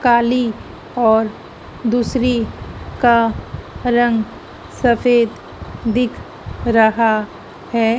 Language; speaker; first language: Hindi; native; Hindi